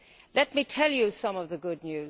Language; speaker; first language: English; native; English